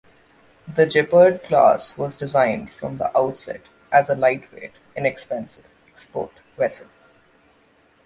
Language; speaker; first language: English; non-native, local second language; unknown